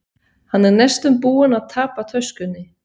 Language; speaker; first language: Icelandic; non-native, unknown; Swiss German